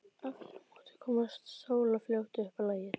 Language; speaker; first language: Icelandic; native; Icelandic